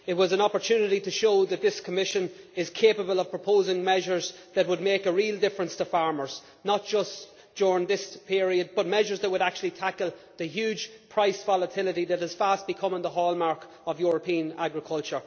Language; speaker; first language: English; native; English